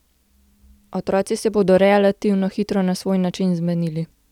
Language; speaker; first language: Slovenian; native; Slovenian